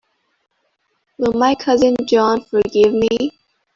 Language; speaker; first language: English; non-native, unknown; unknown